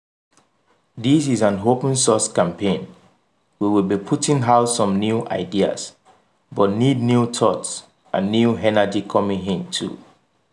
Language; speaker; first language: English; non-native, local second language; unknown